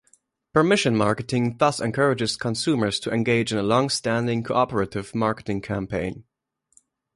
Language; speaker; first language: English; non-native, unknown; German